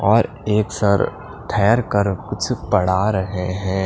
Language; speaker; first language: Hindi; non-native, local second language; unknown